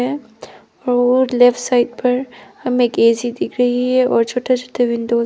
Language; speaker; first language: Hindi; non-native, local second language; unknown